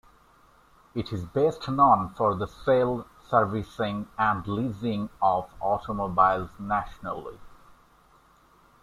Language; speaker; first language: English; native; English